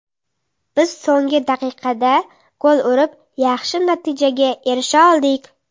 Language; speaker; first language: Uzbek; non-native, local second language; Kara-Kalpak